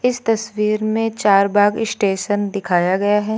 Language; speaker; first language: Hindi; native; Hindi